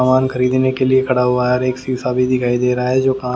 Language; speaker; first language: Hindi; native; Hindi